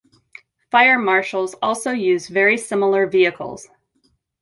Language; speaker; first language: English; native; English